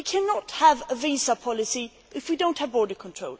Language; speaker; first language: English; non-native, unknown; Swedish